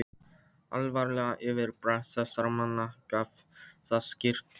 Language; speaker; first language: Icelandic; non-native, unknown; Polish